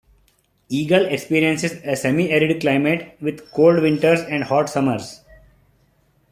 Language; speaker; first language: English; non-native, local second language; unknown